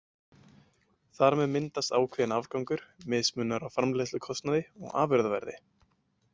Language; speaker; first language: Icelandic; native; Icelandic